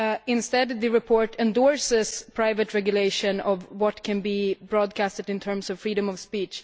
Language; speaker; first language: English; non-native, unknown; Swedish